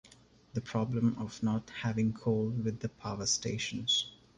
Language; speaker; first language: English; non-native, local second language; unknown